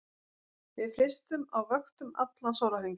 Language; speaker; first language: Icelandic; native; Icelandic